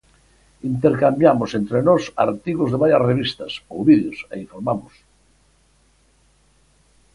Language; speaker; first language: Galician; native; Galician